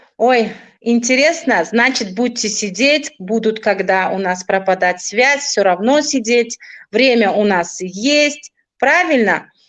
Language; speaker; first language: Russian; non-native, local second language; Tajik